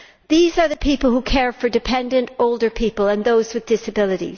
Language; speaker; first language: English; native; English